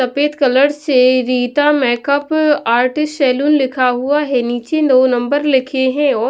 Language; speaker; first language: Hindi; non-native, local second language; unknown